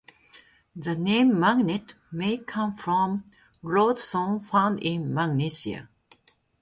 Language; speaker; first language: English; non-native, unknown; Japanese